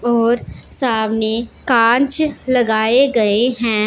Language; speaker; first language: Hindi; non-native, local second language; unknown